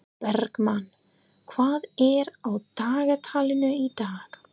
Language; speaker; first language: Icelandic; non-native, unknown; English